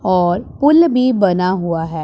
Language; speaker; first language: Hindi; non-native, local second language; Punjabi